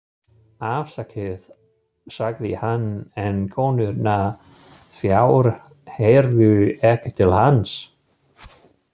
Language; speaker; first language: Icelandic; non-native, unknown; German